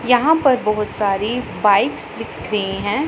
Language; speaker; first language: Hindi; non-native, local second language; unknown